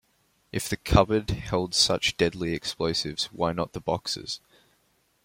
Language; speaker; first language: English; native; English